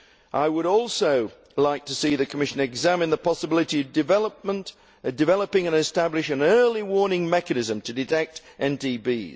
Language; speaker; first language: English; native; English